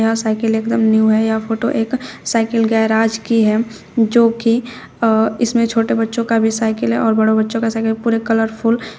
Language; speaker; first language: Hindi; native; Hindi